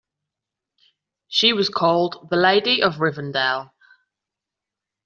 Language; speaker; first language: English; non-native, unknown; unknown